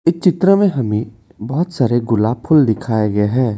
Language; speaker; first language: Hindi; non-native, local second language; Assamese